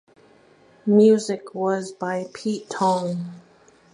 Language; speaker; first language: English; native; English